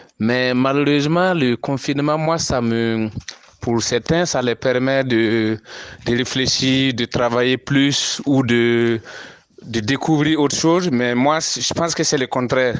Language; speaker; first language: French; non-native, local second language; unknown